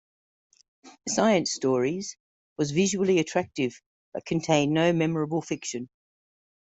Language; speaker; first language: English; native; English